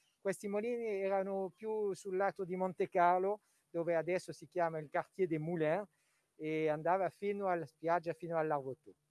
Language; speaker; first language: Italian; non-native, related language; French